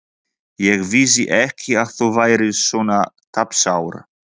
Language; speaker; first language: Icelandic; non-native, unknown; Polish